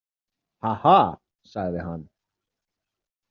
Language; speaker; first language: Icelandic; native; Icelandic